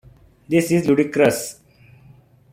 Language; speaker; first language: English; non-native, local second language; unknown